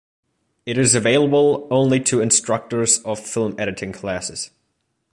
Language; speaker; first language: English; non-native, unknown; German